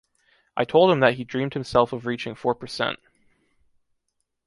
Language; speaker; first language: English; native; English